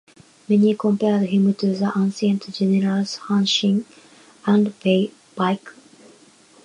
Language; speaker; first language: English; non-native, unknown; Japanese